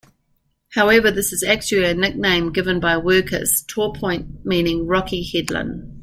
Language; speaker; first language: English; native; English